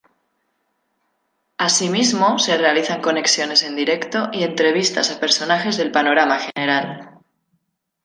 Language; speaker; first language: Spanish; native; Spanish